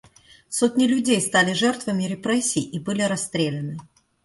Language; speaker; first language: Russian; native; Russian